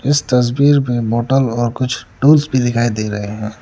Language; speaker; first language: Hindi; non-native, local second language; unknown